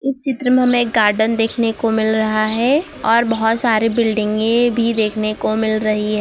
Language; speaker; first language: Hindi; non-native, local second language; Gujarati